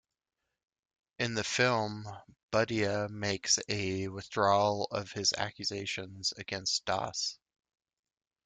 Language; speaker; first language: English; native; English